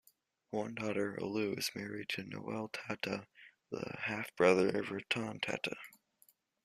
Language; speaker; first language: English; native; English